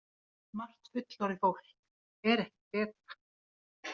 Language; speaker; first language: Icelandic; non-native, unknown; Finnish